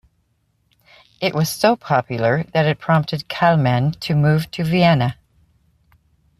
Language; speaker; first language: English; native; English